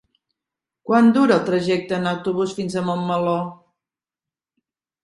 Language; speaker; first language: Catalan; native; Catalan